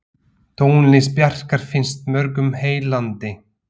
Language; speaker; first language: Icelandic; non-native, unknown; Slovak